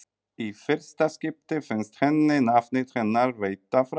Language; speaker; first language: Icelandic; non-native, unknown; Polish